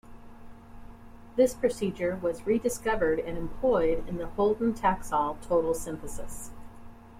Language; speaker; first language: English; native; English